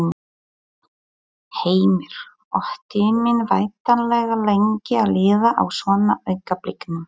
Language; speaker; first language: Icelandic; non-native, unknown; Polish